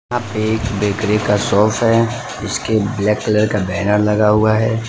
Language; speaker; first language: Hindi; non-native, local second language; Gujarati